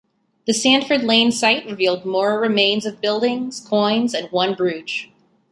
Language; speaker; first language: English; native; English